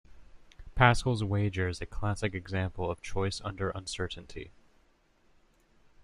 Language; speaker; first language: English; native; English